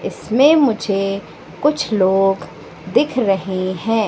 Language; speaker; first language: Hindi; native; Hindi